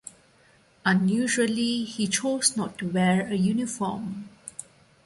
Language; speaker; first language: English; non-native, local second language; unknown